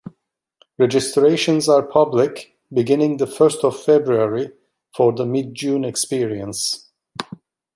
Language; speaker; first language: English; non-native, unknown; Turkish